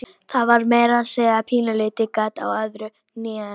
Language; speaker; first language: Icelandic; non-native, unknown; Polish